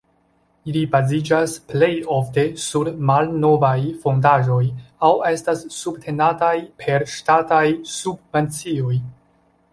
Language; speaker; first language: Esperanto; non-native, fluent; Chinese